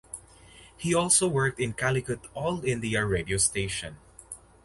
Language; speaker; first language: English; non-native, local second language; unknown